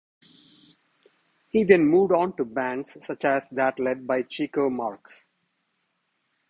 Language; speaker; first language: English; non-native, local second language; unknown